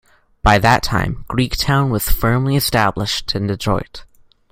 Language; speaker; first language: English; native; English